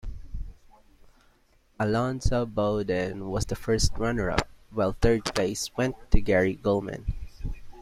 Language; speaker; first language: English; non-native, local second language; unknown